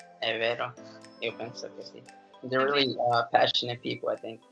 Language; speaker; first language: Italian; non-native, learner; English